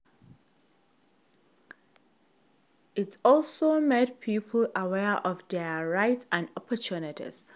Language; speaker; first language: English; non-native, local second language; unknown